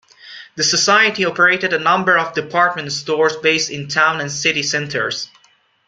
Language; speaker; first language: English; non-native, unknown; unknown